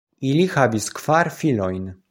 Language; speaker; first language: Esperanto; non-native, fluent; Polish